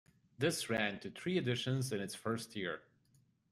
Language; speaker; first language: English; native; English